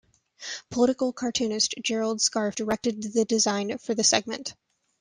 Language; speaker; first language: English; native; English